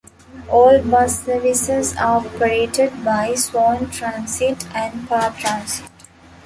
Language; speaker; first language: English; non-native, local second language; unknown